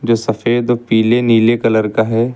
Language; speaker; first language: Hindi; native; Hindi